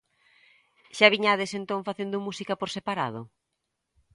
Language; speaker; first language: Galician; native; Galician